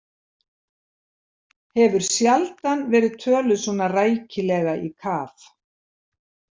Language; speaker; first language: Icelandic; native; Icelandic